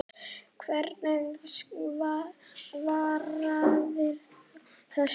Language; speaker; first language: Icelandic; native; Icelandic